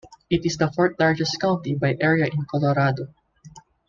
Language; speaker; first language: English; non-native, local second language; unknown